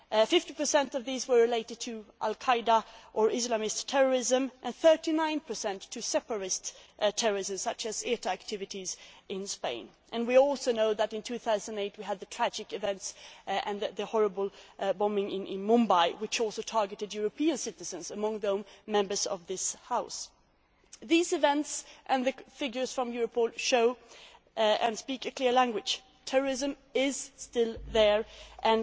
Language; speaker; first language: English; non-native, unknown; Swedish